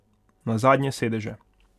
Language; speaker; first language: Slovenian; non-native, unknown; Hungarian